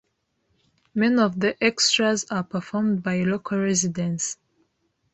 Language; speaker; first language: English; non-native, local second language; Kinyarwanda